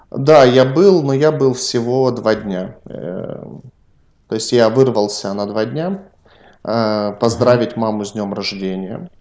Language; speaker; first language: Russian; native; Russian